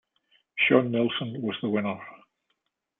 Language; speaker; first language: English; native; English